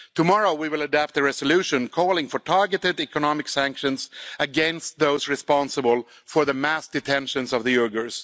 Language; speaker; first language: English; non-native, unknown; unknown